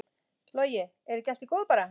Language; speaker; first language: Icelandic; native; Icelandic